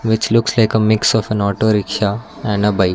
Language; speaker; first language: English; non-native, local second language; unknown